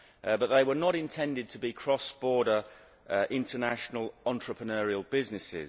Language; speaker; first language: English; native; English